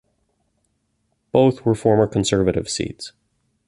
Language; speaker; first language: English; native; English